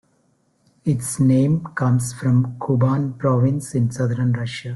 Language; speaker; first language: English; non-native, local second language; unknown